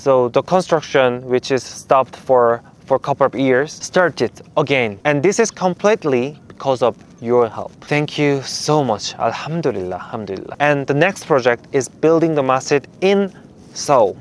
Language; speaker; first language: English; non-native, fluent; Korean